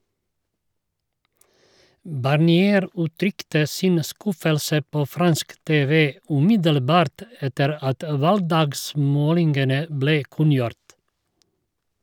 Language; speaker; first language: Norwegian; non-native, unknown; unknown